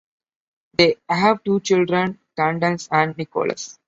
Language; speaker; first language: English; non-native, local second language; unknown